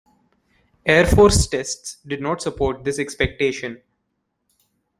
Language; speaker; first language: English; non-native, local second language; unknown